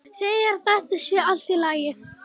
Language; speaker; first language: Icelandic; non-native, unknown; Romanian